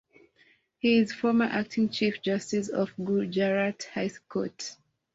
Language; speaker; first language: English; non-native, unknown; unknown